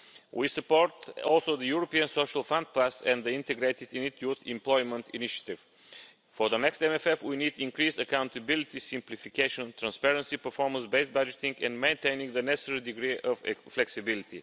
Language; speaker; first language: English; non-native, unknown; Bulgarian